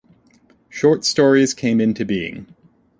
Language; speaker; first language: English; native; English